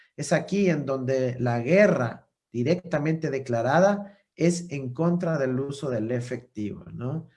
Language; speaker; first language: Spanish; native; Spanish